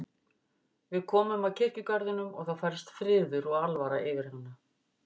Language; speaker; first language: Icelandic; native; Icelandic